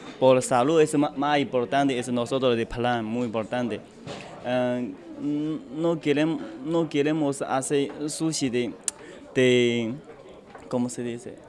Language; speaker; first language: Spanish; non-native, learner; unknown